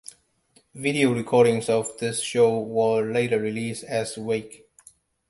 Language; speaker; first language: English; non-native, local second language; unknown